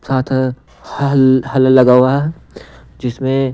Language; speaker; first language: Hindi; non-native, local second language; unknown